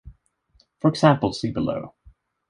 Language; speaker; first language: English; non-native, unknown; Swedish